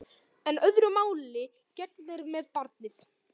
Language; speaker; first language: Icelandic; native; Icelandic